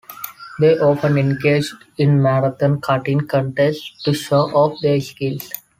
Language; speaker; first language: English; non-native, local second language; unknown